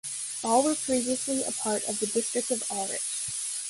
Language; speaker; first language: English; native; English